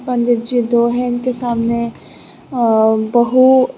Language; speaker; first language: Hindi; non-native, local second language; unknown